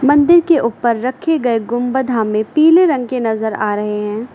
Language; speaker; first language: Hindi; native; Hindi